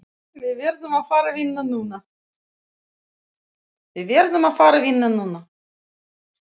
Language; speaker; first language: Icelandic; non-native, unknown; Russian